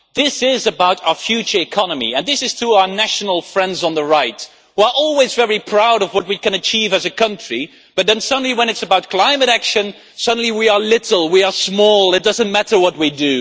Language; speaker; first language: English; non-native, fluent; Dutch